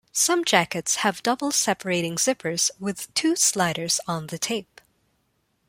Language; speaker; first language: English; non-native, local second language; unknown